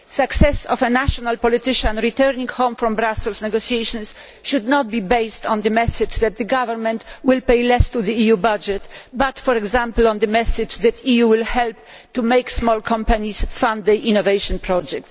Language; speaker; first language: English; non-native, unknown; Polish